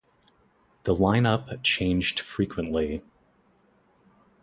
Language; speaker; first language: English; native; English